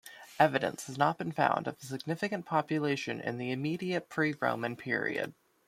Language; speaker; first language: English; native; English